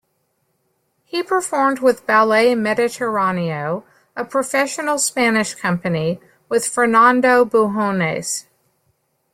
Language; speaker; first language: English; native; English